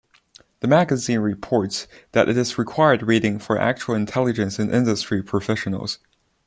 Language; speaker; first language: English; non-native, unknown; Chinese